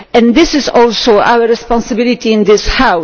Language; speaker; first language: English; non-native, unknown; Polish